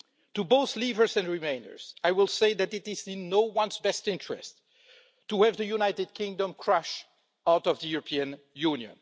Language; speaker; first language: English; non-native, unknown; French